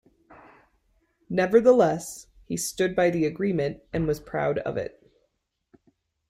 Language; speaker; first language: English; native; English